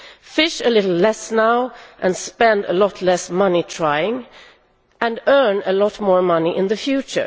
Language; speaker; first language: English; non-native, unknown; Swedish